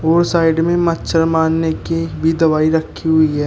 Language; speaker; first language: Hindi; native; Hindi